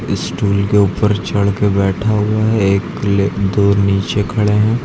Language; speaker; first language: Hindi; native; Hindi